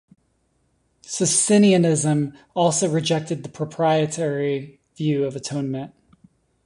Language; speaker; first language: English; native; English